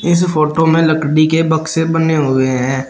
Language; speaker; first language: Hindi; native; Hindi